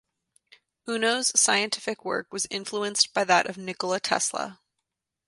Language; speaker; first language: English; native; English